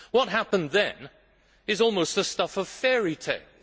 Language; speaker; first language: English; native; English